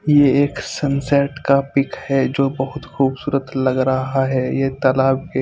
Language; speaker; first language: Hindi; non-native, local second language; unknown